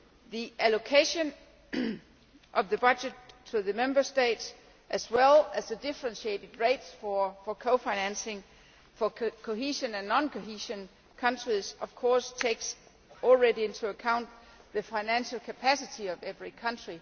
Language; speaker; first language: English; non-native, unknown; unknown